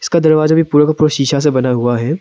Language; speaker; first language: Hindi; non-native, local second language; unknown